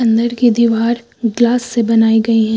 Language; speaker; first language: Hindi; native; Hindi